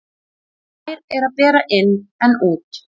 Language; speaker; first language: Icelandic; native; Icelandic